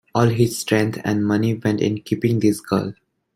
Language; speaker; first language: English; non-native, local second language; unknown